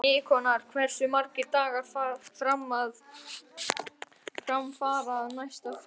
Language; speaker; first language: Icelandic; native; Icelandic